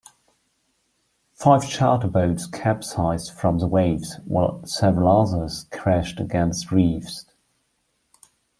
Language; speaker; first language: English; non-native, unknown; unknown